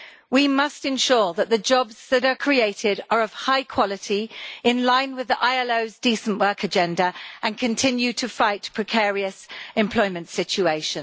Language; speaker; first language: English; native; English